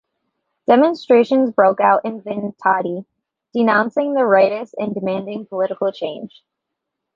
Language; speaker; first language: English; native; English